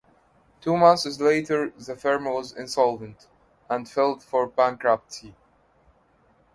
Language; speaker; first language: English; non-native, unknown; Arabic